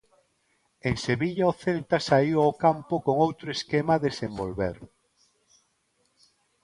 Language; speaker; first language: Galician; non-native, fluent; Spanish